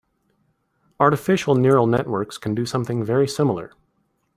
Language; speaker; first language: English; native; English